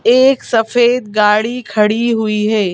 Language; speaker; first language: Hindi; native; Hindi